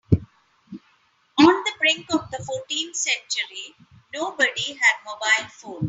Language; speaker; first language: English; non-native, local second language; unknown